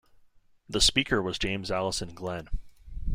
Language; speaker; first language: English; native; English